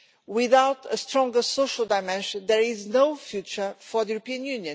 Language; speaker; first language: English; non-native, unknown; Portuguese